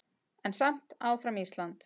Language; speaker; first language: Icelandic; native; Icelandic